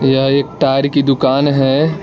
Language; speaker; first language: Hindi; non-native, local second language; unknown